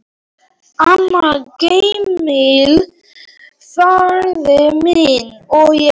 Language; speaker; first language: Icelandic; non-native, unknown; Polish